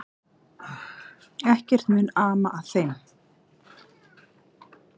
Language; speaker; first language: Icelandic; native; Icelandic